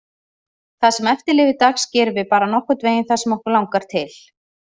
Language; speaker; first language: Icelandic; native; Icelandic